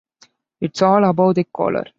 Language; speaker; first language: English; non-native, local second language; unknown